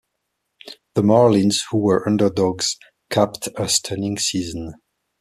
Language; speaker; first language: English; non-native, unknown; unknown